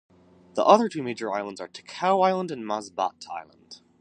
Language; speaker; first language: English; native; English